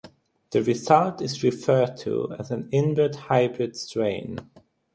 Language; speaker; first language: English; non-native, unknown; German